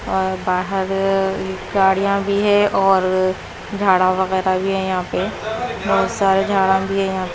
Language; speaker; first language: Hindi; non-native, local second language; Punjabi